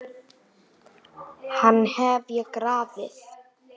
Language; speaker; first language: Icelandic; native; Icelandic